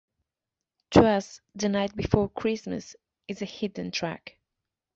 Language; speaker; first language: English; non-native, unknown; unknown